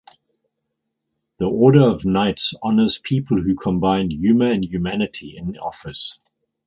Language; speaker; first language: English; native; English